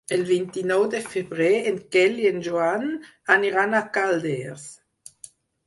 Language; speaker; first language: Catalan; non-native, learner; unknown